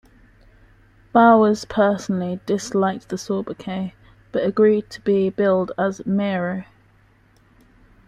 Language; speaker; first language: English; native; English